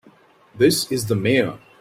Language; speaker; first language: English; non-native, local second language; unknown